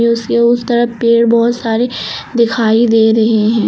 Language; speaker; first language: Hindi; native; Hindi